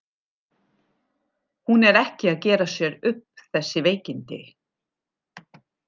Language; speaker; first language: Icelandic; non-native, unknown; German